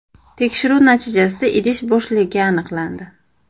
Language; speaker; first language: Uzbek; native; Uzbek